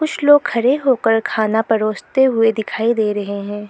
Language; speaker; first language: Hindi; non-native, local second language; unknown